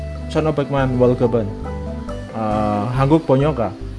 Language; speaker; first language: Korean; non-native, learner; Indonesian